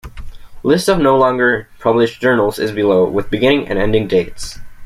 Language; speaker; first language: English; native; English